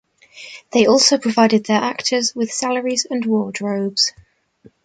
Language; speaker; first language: English; native; English